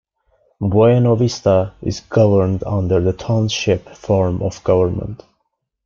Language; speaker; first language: English; non-native, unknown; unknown